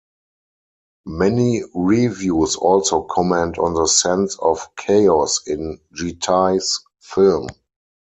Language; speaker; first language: English; non-native, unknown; German